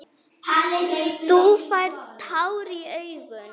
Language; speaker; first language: Icelandic; native; Icelandic